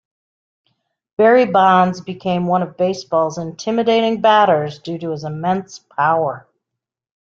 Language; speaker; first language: English; native; English